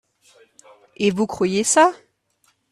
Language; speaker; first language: French; non-native, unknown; German